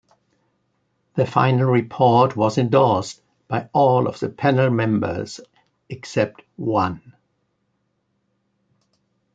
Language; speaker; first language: English; native; English